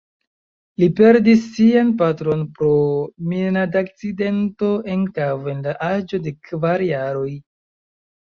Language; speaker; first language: Esperanto; non-native, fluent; Chinese